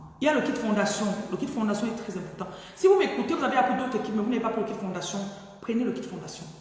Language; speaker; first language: French; non-native, local second language; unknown